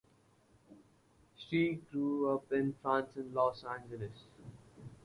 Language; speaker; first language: English; non-native, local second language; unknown